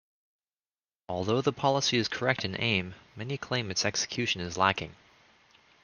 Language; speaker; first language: English; native; English